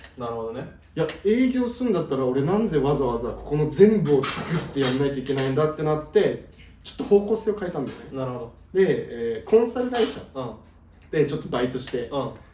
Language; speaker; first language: Japanese; early bilingual, heritage; Japanese